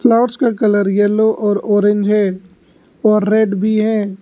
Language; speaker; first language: Hindi; non-native, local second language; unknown